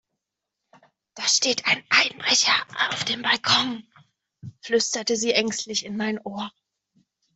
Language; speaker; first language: German; native; German